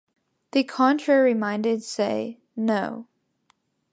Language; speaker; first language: English; native; English